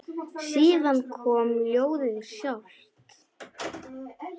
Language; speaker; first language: Icelandic; non-native, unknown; Polish